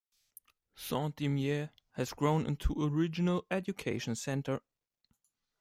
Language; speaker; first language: English; non-native, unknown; German